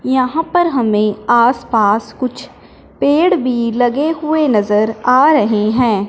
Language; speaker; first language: Hindi; non-native, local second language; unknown